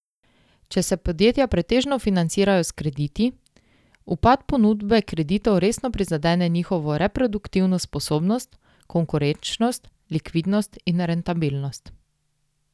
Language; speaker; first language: Slovenian; native; Slovenian